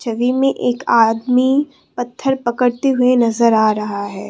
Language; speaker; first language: Hindi; non-native, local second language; Assamese